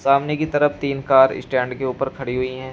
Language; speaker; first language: Hindi; native; Hindi